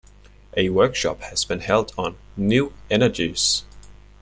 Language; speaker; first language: English; native; English